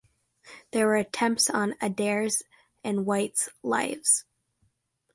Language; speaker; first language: English; native; English